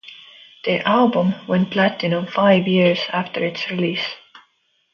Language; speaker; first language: English; non-native, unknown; Estonian